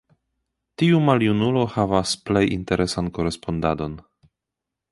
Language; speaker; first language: Esperanto; non-native, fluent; Polish